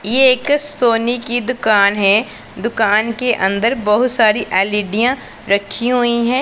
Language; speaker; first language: Hindi; non-native, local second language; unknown